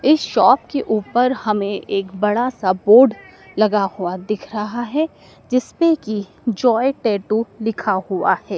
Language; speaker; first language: Hindi; native; Hindi